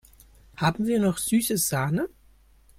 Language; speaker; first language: German; native; German